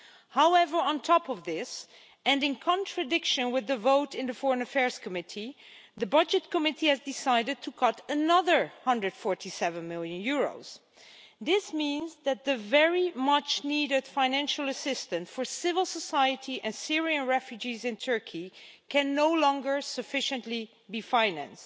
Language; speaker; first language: English; non-native, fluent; Dutch